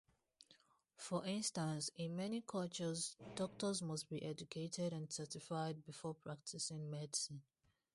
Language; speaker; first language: English; non-native, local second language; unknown